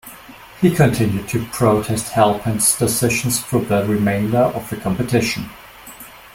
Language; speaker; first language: English; non-native, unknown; German